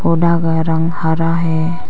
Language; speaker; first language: Hindi; non-native, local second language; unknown